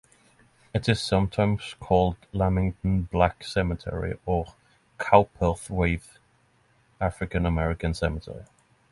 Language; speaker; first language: English; non-native, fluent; Norwegian